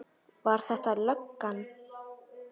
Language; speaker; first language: Icelandic; native; Icelandic